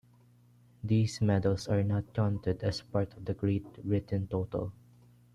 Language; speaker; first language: English; non-native, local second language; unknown